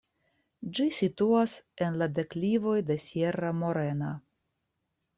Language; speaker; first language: Esperanto; non-native, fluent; Russian